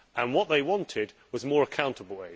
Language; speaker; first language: English; native; English